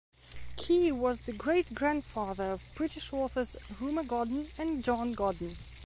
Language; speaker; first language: English; non-native, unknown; Belarusian